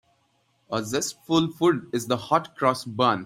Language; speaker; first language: English; non-native, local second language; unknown